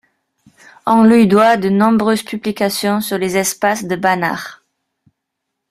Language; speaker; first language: French; non-native, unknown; German